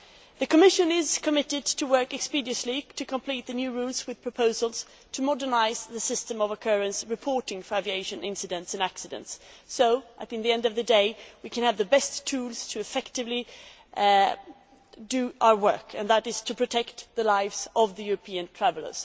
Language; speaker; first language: English; non-native, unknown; Swedish